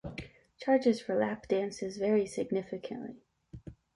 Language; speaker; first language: English; native; English